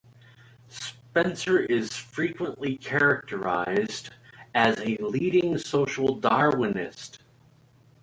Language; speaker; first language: English; native; English